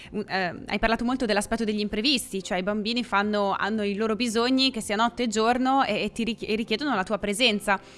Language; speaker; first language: Italian; native; Italian